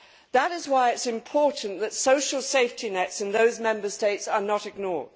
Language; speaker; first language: English; native; English